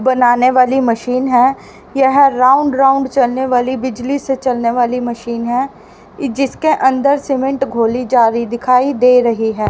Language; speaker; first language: Hindi; native; Hindi